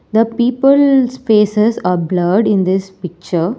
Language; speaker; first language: English; non-native, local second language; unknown